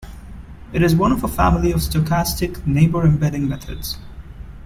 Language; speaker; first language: English; non-native, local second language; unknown